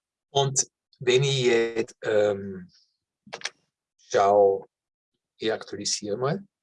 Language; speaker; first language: German; native; German